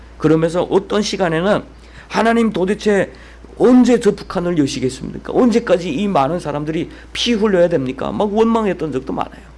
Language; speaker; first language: Korean; native; Korean